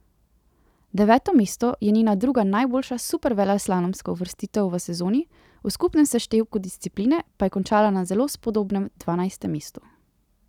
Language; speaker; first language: Slovenian; native; Slovenian